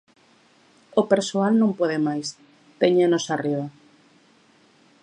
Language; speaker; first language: Galician; native; Galician